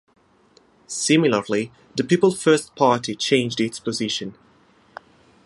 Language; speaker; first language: English; non-native, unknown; Italian